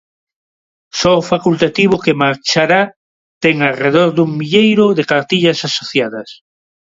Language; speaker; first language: Galician; non-native, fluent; Spanish